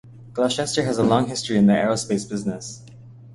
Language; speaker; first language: English; native; English